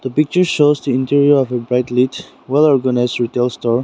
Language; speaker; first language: English; non-native, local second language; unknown